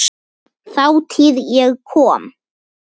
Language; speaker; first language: Icelandic; native; Icelandic